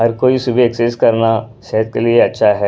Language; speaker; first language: Hindi; non-native, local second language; Punjabi